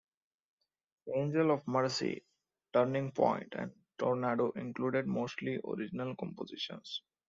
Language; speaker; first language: English; non-native, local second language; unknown